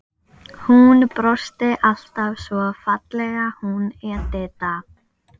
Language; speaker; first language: Icelandic; native; Icelandic